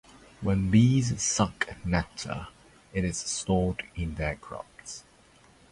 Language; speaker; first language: English; non-native, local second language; Cantonese